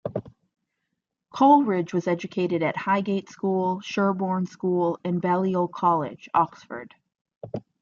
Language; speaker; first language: English; native; English